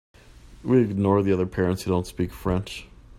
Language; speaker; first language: English; native; English